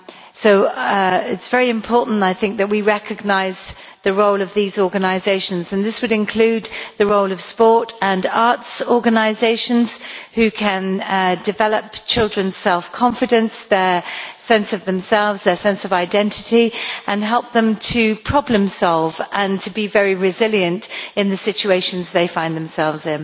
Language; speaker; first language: English; native; English